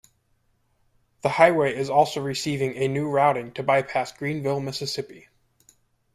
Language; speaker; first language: English; native; English